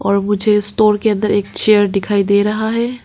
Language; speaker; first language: Hindi; early bilingual, other home language; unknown